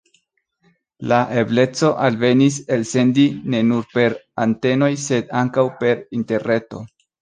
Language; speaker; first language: Esperanto; non-native, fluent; Spanish